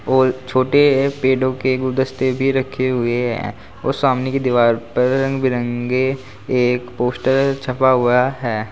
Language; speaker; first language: Hindi; native; Hindi